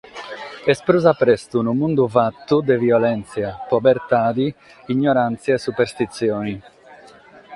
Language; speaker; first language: Sardinian; non-native, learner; Catalan